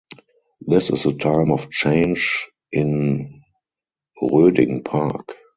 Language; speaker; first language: English; non-native, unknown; German